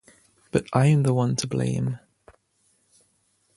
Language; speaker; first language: English; native; English